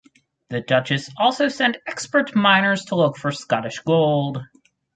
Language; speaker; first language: English; native; English